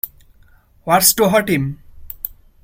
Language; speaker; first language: English; non-native, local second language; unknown